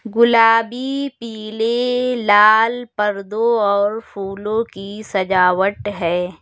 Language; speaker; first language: Hindi; native; Hindi